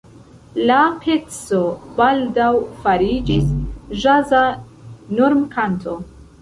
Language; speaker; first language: Esperanto; non-native, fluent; Central Kurdish